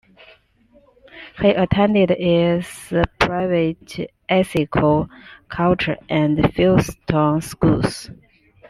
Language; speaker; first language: English; non-native, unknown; Chinese